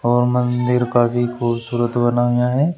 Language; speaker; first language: Hindi; native; Hindi